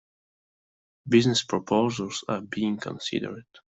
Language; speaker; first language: English; non-native, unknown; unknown